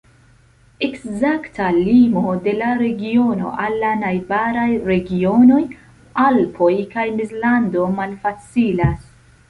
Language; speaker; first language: Esperanto; non-native, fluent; Central Kurdish